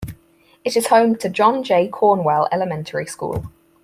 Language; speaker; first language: English; native; English